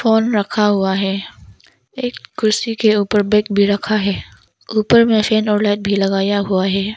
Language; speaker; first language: Hindi; non-native, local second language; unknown